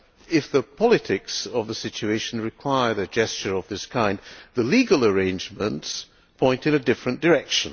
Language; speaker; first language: English; non-native, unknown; Hungarian